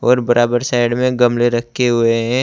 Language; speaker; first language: Hindi; native; Hindi